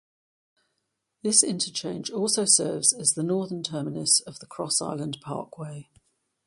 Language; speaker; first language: English; native; English